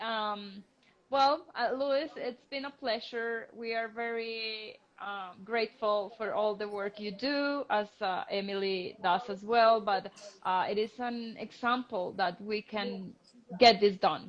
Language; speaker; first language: English; non-native, fluent; Spanish